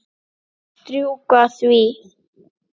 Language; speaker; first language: Icelandic; native; Icelandic